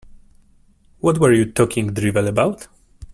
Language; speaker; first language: English; non-native, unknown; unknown